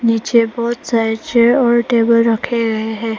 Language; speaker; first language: Hindi; non-native, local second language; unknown